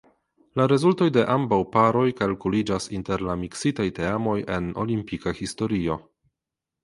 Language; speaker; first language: Esperanto; non-native, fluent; Polish